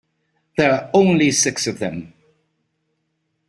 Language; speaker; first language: English; native; English